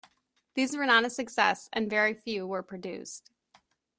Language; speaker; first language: English; native; English